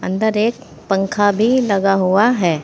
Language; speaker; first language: Hindi; native; Hindi